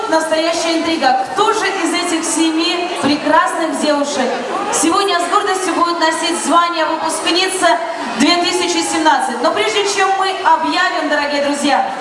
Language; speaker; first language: Russian; native; Russian